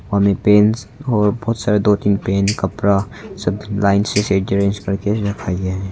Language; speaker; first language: Hindi; non-native, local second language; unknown